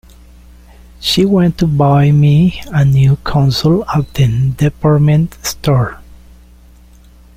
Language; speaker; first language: English; native; English